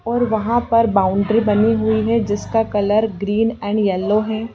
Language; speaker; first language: Hindi; native; Hindi